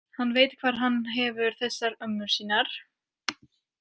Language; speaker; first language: Icelandic; non-native, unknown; French